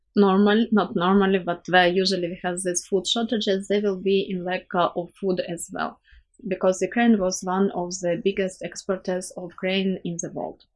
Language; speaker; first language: English; non-native, fluent; Ukrainian